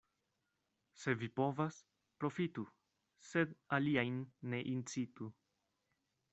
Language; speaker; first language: Esperanto; non-native, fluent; Spanish